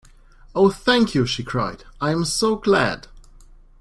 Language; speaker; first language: English; non-native, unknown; German